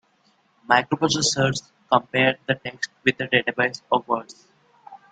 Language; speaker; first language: English; non-native, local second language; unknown